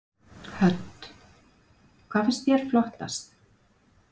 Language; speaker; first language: Icelandic; native; Icelandic